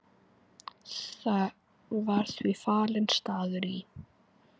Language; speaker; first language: Icelandic; native; Icelandic